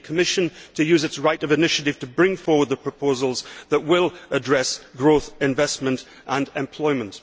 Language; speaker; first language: English; native; English